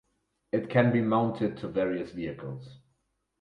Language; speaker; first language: English; non-native, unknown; German